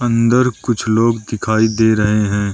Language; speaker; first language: Hindi; non-native, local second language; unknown